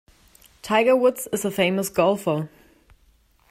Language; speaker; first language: English; non-native, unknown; German